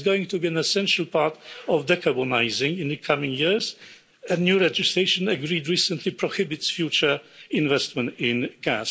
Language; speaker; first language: English; non-native, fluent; Polish